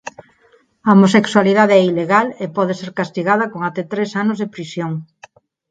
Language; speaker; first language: Galician; non-native, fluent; Spanish